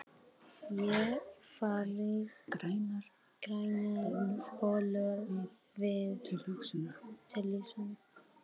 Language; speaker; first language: Icelandic; non-native, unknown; Arabic